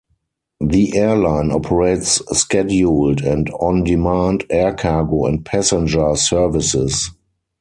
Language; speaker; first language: English; non-native, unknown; German